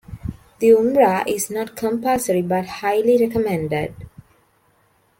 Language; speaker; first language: English; non-native, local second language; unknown